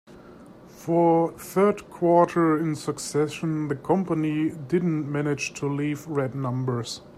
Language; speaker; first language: English; native; English